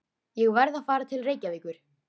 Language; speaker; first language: Icelandic; native; Icelandic